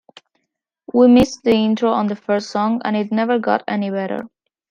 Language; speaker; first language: English; non-native, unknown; Spanish